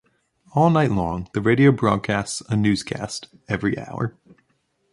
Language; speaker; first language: English; native; English